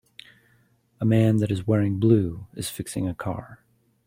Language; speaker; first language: English; native; English